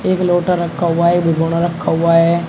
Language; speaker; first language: Hindi; native; Hindi